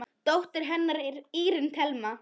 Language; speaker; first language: Icelandic; non-native, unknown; Polish